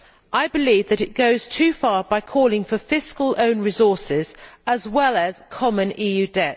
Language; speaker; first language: English; native; English